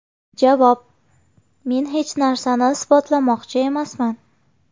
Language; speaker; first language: Uzbek; native; Uzbek